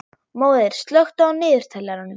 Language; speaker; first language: Icelandic; non-native, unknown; German